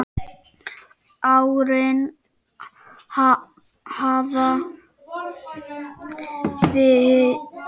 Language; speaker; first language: Icelandic; non-native, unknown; Czech